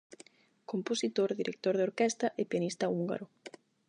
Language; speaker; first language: Galician; non-native, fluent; Spanish